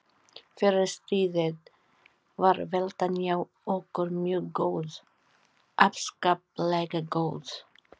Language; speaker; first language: Icelandic; non-native, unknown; Filipino